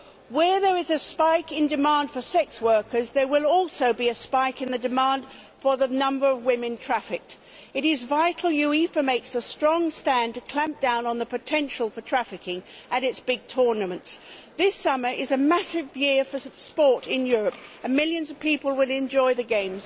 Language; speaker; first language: English; native; English